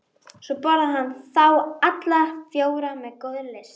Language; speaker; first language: Icelandic; native; Icelandic